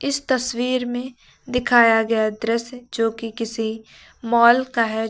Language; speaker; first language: Hindi; native; Hindi